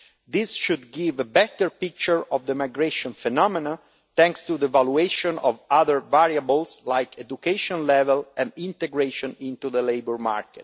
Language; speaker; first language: English; non-native, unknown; Italian